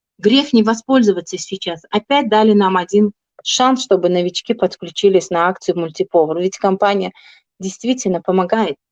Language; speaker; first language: Russian; non-native, local second language; Tajik